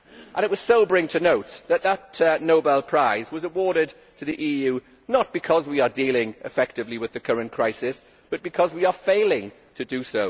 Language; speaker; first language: English; native; English